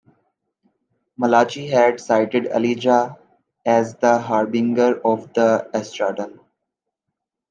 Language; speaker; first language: English; non-native, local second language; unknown